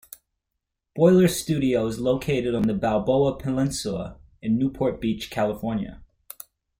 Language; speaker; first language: English; native; English